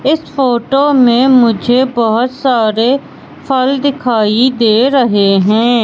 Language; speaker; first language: Hindi; native; Hindi